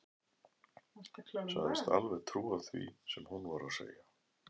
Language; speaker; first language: Icelandic; native; Icelandic